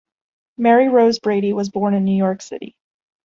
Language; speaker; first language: English; native; English